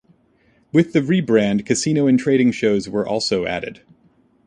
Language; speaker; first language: English; native; English